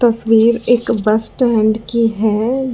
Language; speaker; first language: Hindi; non-native, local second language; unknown